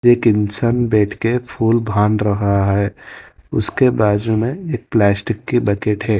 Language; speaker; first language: Hindi; non-native, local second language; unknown